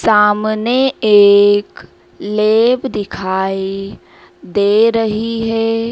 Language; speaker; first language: Hindi; native; Hindi